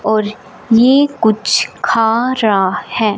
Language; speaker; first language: Hindi; non-native, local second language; Punjabi